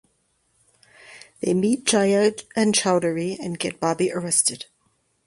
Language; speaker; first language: English; native; English